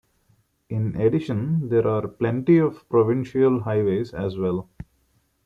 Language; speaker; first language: English; non-native, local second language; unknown